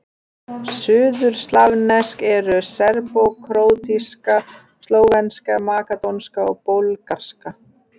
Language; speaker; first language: Icelandic; native; Icelandic